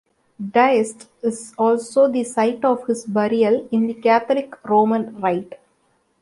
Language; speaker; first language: English; non-native, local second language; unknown